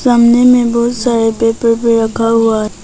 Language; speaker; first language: Hindi; non-native, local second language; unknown